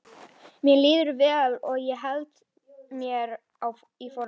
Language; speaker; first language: Icelandic; native; Icelandic